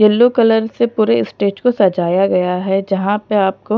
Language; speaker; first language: Hindi; non-native, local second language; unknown